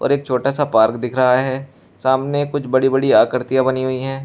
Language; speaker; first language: Hindi; native; Hindi